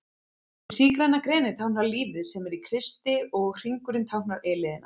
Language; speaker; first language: Icelandic; native; Icelandic